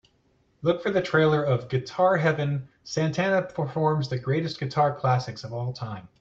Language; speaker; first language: English; native; English